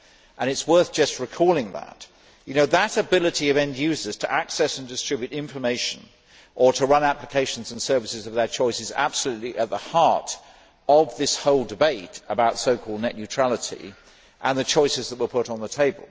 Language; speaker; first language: English; native; English